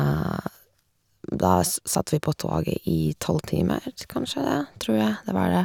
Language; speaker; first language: Norwegian; non-native, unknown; Lithuanian